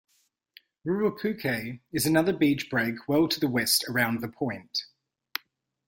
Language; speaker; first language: English; native; English